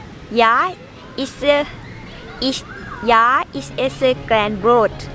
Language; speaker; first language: English; non-native, learner; Thai